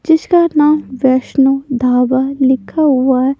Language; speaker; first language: Hindi; non-native, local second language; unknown